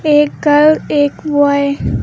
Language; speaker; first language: Hindi; native; Hindi